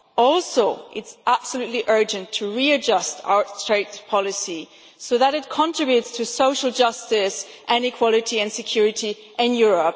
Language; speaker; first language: English; non-native, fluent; German